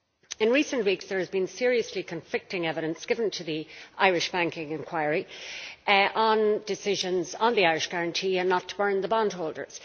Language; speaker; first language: English; native; English